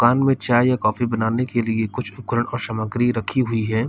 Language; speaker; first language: Hindi; native; Hindi